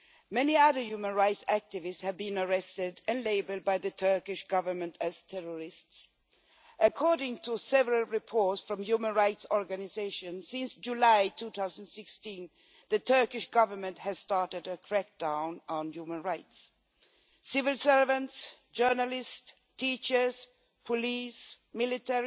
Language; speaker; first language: English; non-native, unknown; Swedish